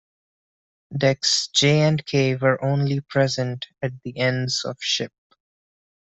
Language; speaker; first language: English; non-native, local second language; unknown